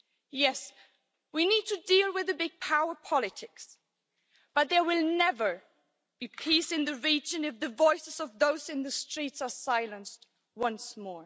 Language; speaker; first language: English; non-native, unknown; German